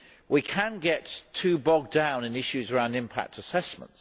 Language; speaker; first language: English; native; English